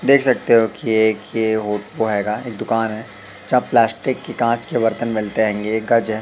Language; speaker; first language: Hindi; native; Hindi